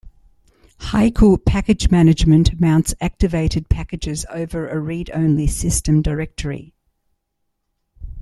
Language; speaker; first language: English; native; English